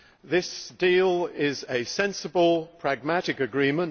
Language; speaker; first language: English; native; English